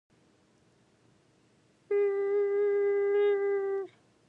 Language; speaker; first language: English; non-native, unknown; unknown